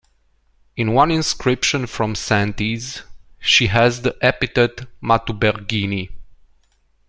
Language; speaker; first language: English; non-native, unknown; Romanian